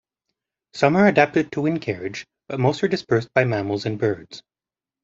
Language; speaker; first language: English; native; English